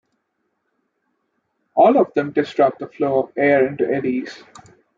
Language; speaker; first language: English; non-native, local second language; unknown